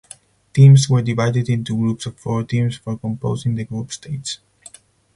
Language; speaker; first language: English; non-native, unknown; Spanish